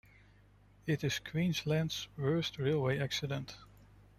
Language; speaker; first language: English; non-native, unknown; Dutch